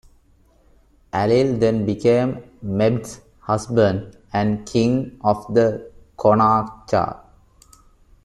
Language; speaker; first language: English; non-native, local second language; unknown